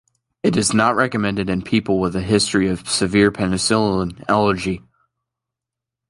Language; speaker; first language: English; native; English